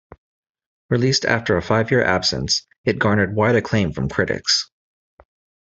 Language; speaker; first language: English; native; English